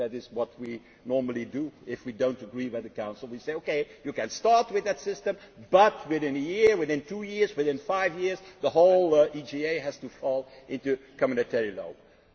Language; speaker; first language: English; non-native, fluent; Dutch